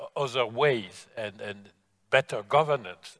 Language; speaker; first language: English; non-native, fluent; French